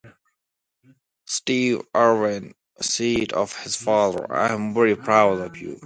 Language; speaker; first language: English; non-native, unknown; Pashto